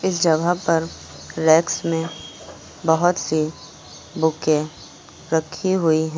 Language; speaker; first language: Hindi; native; Hindi